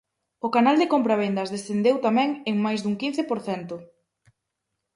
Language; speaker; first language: Galician; native; Galician